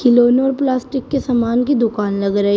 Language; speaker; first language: Hindi; native; Hindi